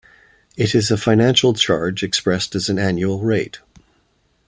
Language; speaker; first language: English; native; English